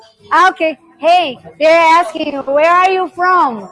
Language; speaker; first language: English; non-native, fluent; Portuguese